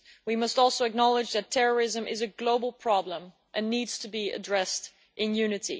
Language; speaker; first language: English; non-native, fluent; Dutch